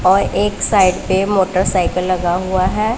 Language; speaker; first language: Hindi; non-native, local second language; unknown